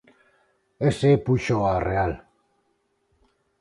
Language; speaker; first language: Galician; non-native, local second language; Spanish